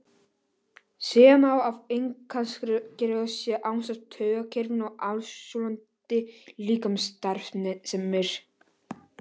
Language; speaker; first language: Icelandic; non-native, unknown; Polish